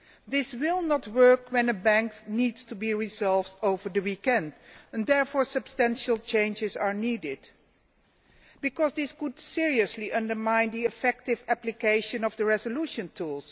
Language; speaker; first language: English; non-native, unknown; Dutch